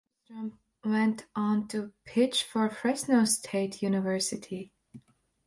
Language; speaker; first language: English; non-native, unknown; Latvian